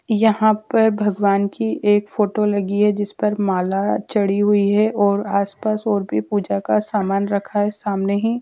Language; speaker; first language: Hindi; native; Hindi